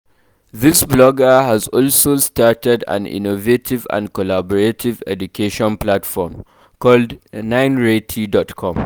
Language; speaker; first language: English; non-native, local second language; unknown